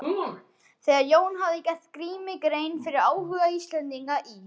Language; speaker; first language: Icelandic; native; Icelandic